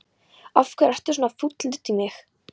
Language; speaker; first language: Icelandic; non-native, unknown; Polish